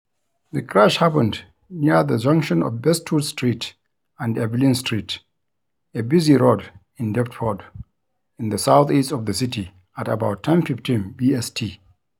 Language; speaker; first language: English; non-native, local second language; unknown